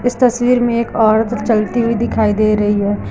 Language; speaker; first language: Hindi; native; Hindi